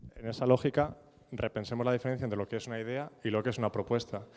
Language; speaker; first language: Spanish; native; Spanish